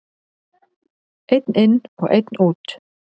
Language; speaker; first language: Icelandic; native; Icelandic